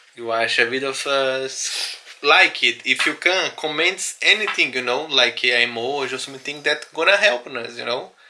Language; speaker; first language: English; non-native, learner; Portuguese